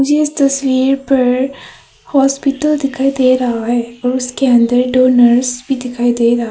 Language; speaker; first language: Hindi; non-native, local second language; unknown